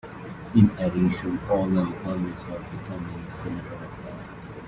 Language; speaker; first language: English; native; English